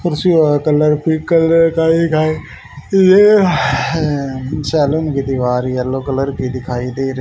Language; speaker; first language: Hindi; native; Hindi